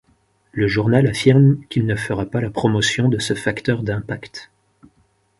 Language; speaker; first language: French; native; French